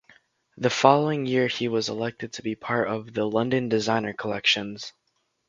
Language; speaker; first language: English; native; English